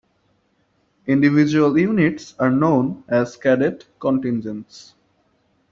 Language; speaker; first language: English; non-native, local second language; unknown